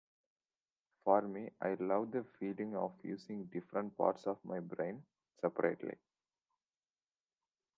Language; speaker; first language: English; non-native, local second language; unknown